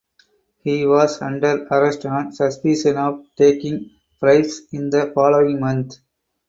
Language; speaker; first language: English; non-native, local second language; Tamil